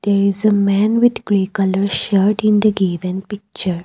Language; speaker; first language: English; non-native, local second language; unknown